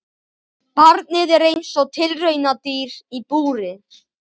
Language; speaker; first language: Icelandic; native; Icelandic